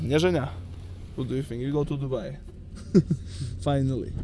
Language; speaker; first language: English; non-native, fluent; Slovak